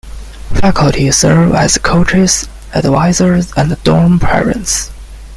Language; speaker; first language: English; non-native, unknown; Chinese